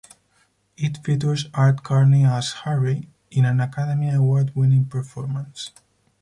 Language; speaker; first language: English; non-native, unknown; Spanish